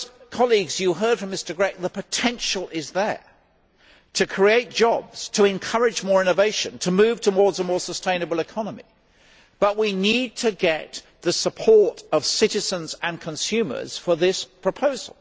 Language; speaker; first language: English; native; English